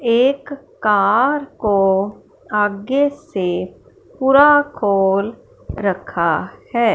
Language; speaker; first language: Hindi; non-native, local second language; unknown